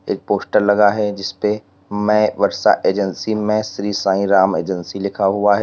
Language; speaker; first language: Hindi; native; Hindi